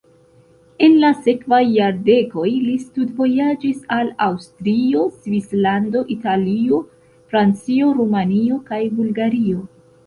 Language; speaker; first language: Esperanto; non-native, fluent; Central Kurdish